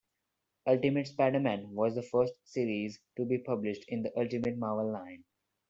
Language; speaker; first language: English; non-native, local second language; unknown